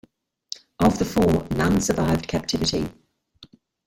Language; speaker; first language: English; native; English